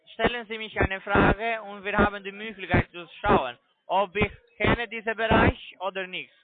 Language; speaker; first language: German; non-native, fluent; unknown